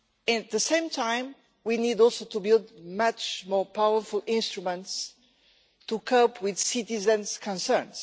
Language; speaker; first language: English; non-native, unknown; Portuguese